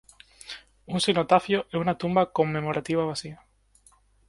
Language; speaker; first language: Spanish; native; Spanish